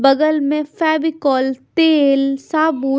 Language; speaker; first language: Hindi; non-native, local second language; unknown